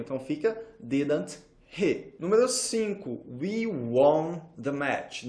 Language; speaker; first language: English; non-native, fluent; Portuguese